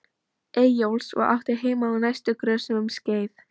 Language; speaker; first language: Icelandic; non-native, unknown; Polish